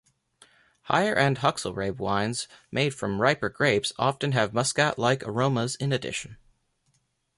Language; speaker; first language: English; native; English